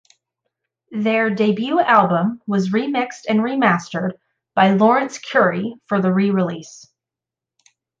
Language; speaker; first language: English; native; English